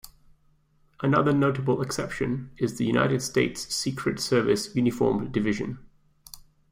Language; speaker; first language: English; native; English